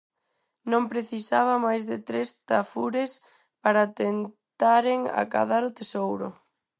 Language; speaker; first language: Galician; non-native, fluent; Spanish